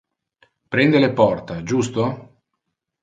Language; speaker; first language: Interlingua; non-native, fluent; Italian